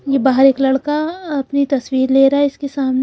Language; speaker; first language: Hindi; native; Hindi